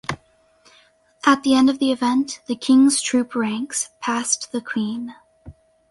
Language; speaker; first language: English; native; English